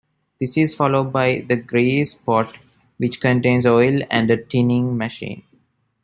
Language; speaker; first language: English; non-native, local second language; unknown